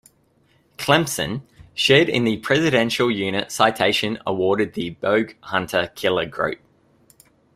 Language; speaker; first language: English; native; English